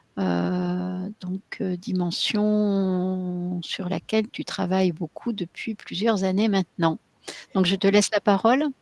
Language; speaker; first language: French; native; French